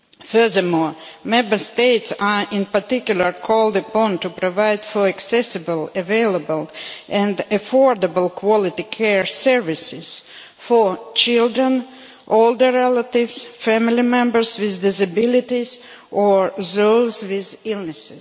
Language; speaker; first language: English; non-native, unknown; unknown